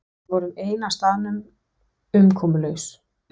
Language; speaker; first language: Icelandic; non-native, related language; Danish